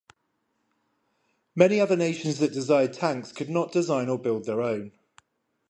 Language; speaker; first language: English; native; English